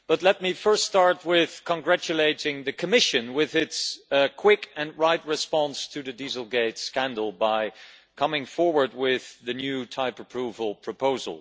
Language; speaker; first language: English; non-native, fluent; Dutch